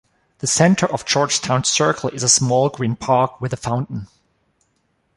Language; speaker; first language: English; non-native, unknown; German